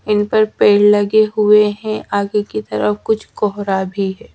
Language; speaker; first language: Hindi; native; Hindi